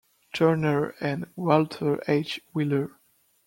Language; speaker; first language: English; non-native, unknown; French